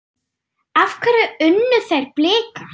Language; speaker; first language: Icelandic; non-native, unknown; German